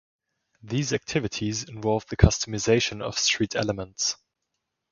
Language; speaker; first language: English; non-native, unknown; German